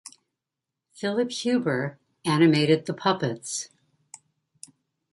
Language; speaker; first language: English; native; English